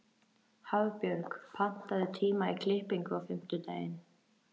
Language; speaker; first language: Icelandic; native; Icelandic